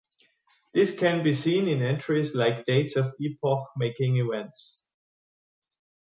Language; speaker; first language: English; non-native, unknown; German